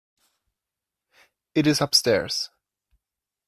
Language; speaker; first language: English; non-native, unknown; German